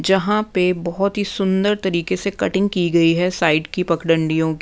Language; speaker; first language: Hindi; non-native, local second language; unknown